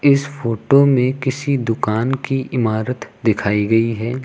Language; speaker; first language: Hindi; native; Hindi